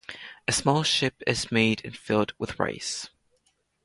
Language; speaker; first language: English; non-native, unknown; Latvian